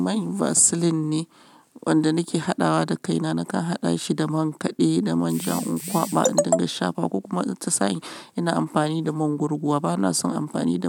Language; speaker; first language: Hausa; non-native, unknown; Yoruba